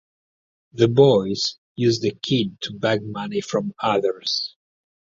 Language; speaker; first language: English; non-native, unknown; Italian